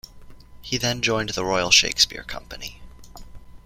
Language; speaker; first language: English; native; English